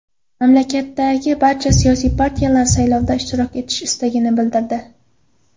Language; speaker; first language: Uzbek; non-native, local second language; Kara-Kalpak